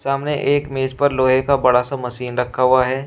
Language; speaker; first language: Hindi; native; Hindi